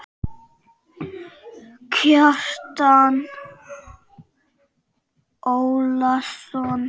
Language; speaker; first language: Icelandic; non-native, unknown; Czech